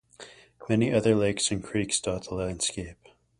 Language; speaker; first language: English; native; English